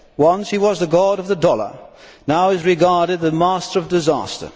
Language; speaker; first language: English; non-native, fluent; Dutch